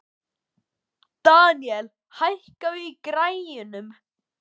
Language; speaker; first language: Icelandic; native; Icelandic